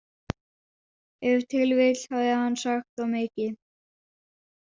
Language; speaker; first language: Icelandic; non-native, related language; Danish